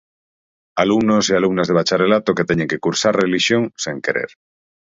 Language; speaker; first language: Galician; native; Galician